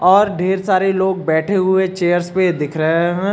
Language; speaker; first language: Hindi; native; Hindi